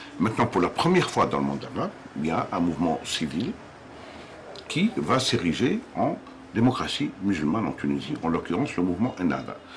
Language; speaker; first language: French; non-native, local second language; Arabic